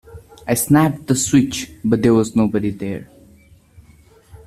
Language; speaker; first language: English; non-native, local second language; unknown